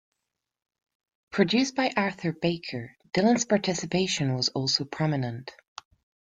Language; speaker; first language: English; non-native, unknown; Spanish